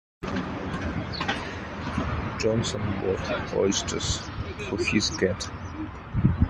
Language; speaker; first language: English; non-native, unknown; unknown